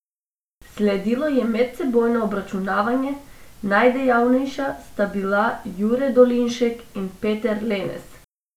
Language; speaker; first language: Slovenian; non-native, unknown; Macedonian